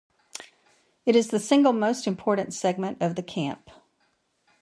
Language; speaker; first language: English; native; English